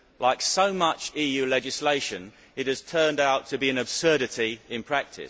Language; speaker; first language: English; native; English